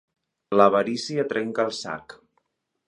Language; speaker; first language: Catalan; non-native, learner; Spanish